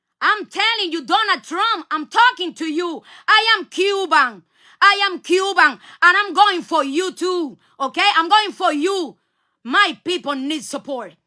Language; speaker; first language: English; non-native, learner; Spanish